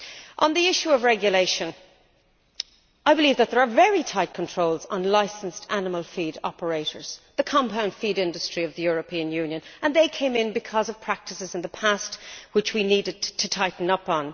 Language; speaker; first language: English; native; English